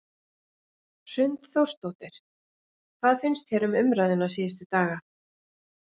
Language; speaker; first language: Icelandic; native; Icelandic